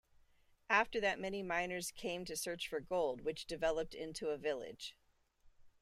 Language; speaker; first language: English; native; English